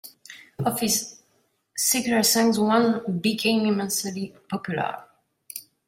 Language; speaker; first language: English; non-native, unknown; French